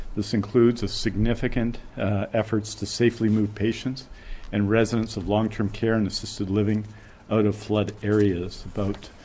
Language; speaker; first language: English; native; English